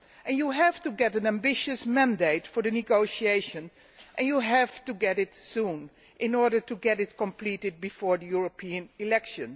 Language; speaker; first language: English; non-native, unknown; Dutch